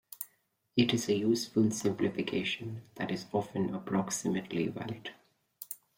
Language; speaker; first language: English; non-native, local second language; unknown